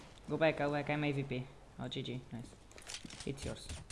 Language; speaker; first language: English; non-native, learner; Portuguese